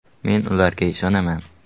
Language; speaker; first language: Uzbek; native; Uzbek